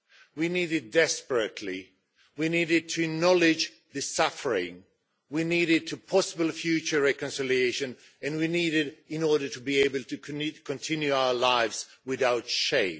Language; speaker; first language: English; non-native, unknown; Swedish